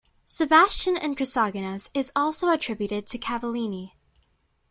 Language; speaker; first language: English; native; English